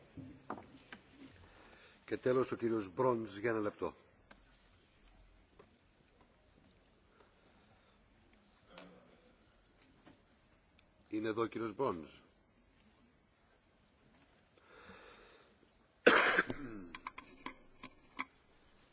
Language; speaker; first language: English; native; English